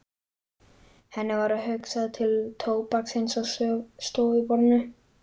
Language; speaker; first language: Icelandic; native; Icelandic